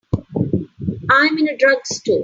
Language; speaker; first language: English; non-native, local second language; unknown